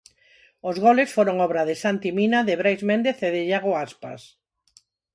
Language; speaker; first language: Galician; non-native, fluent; Spanish